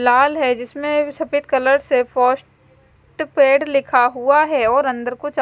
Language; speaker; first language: Hindi; non-native, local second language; Punjabi